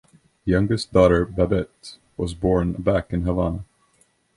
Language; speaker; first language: English; non-native, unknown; Estonian